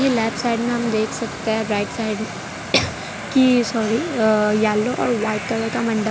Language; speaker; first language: Hindi; non-native, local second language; Gujarati